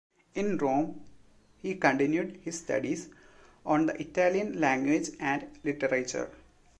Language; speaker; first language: English; non-native, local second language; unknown